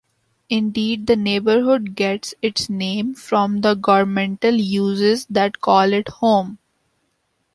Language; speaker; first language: English; non-native, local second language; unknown